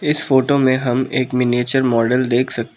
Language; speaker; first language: Hindi; non-native, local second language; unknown